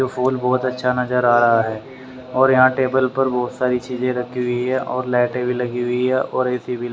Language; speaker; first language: Hindi; native; Hindi